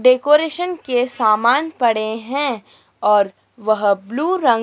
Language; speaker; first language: Hindi; native; Hindi